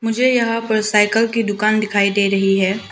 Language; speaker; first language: Hindi; early bilingual, other home language; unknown